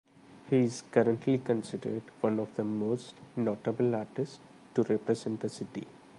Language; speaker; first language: English; non-native, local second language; Malayalam